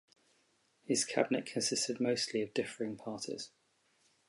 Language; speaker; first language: English; native; English